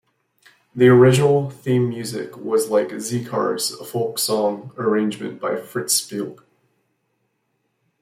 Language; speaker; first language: English; native; English